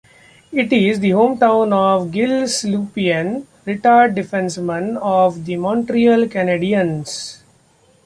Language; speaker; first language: English; non-native, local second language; Marathi